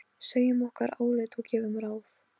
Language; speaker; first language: Icelandic; non-native, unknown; Polish